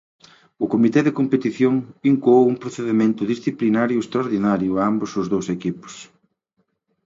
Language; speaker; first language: Galician; native; Galician